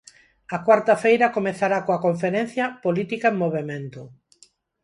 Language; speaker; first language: Galician; non-native, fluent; Spanish